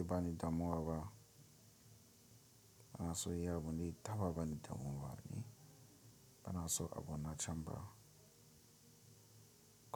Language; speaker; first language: Hausa; non-native, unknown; Tiv